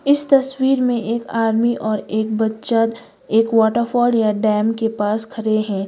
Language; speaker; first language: Hindi; non-native, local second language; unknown